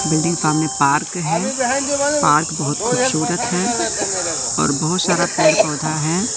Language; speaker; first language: Hindi; native; Hindi